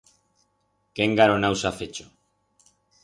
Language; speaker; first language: Aragonese; non-native, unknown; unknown